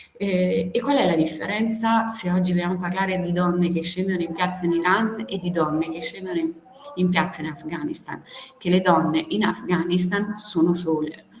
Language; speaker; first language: Italian; native; Italian